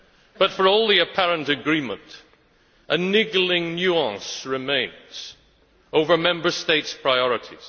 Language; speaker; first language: English; native; English